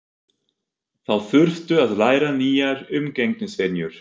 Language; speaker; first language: Icelandic; non-native, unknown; German